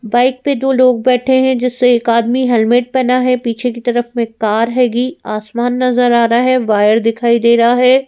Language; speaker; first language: Hindi; native; Hindi